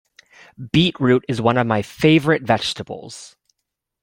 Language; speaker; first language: English; native; English